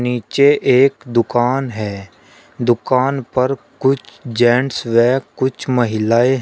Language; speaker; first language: Hindi; native; Hindi